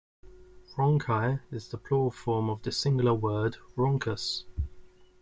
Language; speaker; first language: English; native; English